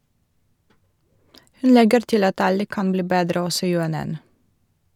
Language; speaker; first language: Norwegian; non-native, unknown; Russian